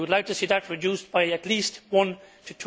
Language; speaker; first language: English; native; English